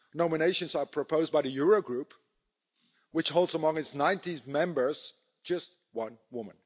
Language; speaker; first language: English; non-native, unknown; Dutch